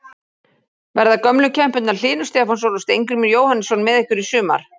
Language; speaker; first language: Icelandic; native; Icelandic